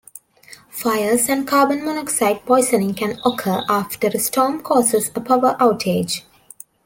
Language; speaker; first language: English; non-native, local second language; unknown